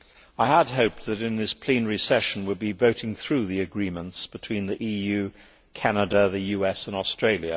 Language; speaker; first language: English; native; English